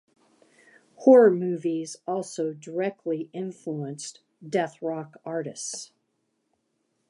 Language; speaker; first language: English; native; English